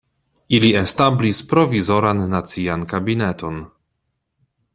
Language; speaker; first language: Esperanto; non-native, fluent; Polish